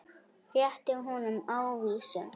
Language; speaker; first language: Icelandic; native; Icelandic